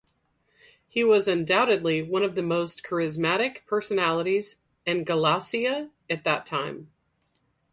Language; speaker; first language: English; native; English